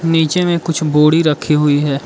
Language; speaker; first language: Hindi; early bilingual, other home language; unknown